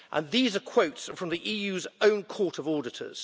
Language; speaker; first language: English; native; English